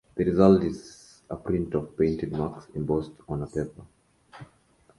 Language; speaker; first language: English; non-native, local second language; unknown